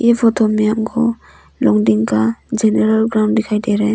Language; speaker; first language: Hindi; non-native, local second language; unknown